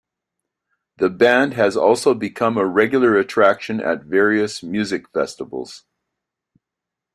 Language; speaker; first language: English; native; English